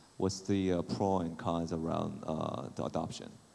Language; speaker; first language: English; non-native, fluent; Korean